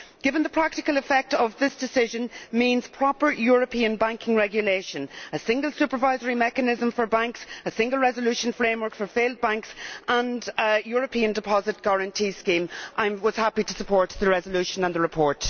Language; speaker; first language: English; native; English